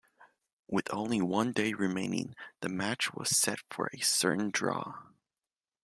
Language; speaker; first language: English; native; English